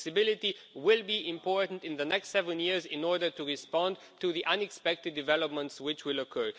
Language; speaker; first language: English; non-native, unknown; Romanian